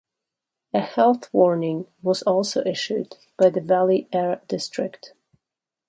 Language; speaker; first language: English; native; English